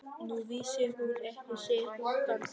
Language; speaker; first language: Icelandic; non-native, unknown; Vietnamese